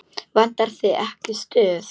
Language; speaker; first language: Icelandic; non-native, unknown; Polish